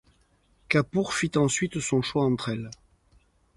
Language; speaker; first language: French; native; French